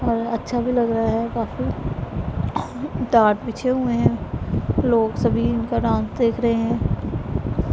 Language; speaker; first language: Hindi; non-native, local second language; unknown